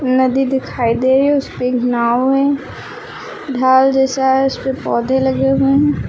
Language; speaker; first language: Hindi; native; Hindi